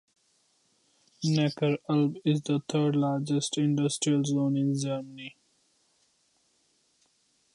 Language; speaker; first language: English; non-native, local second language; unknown